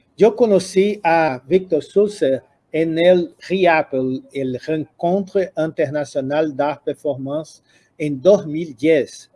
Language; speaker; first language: Spanish; non-native, related language; Portuguese